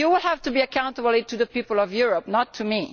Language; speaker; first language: English; non-native, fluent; Italian